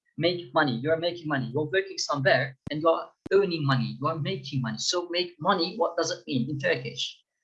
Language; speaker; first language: English; non-native, fluent; Turkish